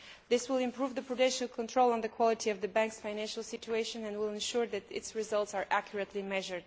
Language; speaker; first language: English; non-native, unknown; Bulgarian